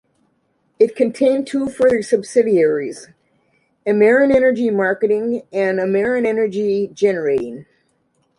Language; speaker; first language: English; native; English